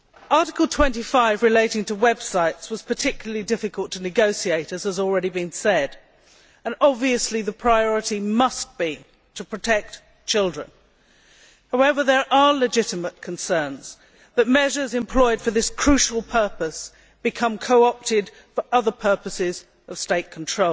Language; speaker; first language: English; native; English